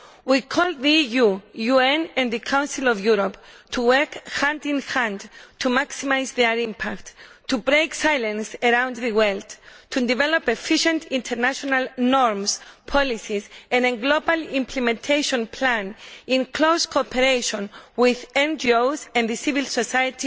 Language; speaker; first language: English; non-native, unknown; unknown